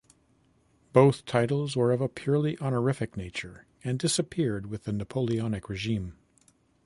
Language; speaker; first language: English; native; English